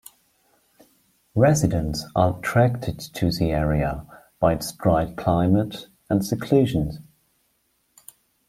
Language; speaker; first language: English; non-native, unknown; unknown